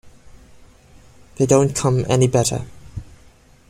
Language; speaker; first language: English; non-native, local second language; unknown